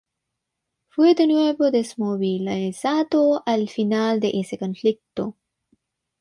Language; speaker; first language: Spanish; non-native, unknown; Bangla